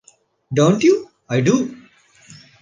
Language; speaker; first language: English; non-native, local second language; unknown